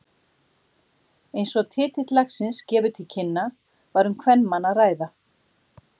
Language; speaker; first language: Icelandic; native; Icelandic